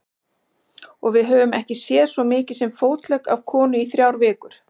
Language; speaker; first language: Icelandic; native; Icelandic